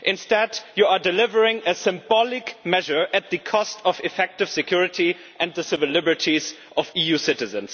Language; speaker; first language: English; non-native, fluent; German